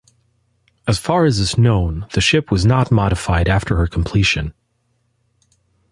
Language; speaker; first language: English; non-native, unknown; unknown